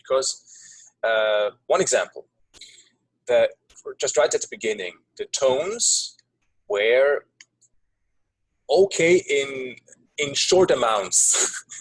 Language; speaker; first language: English; non-native, fluent; German